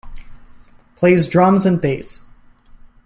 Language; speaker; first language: English; native; English